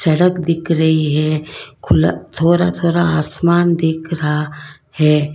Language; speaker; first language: Hindi; non-native, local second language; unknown